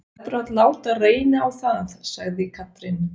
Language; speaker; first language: Icelandic; non-native, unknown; Swiss German